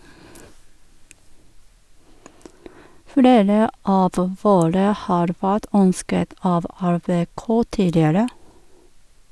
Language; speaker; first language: Norwegian; non-native, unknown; Japanese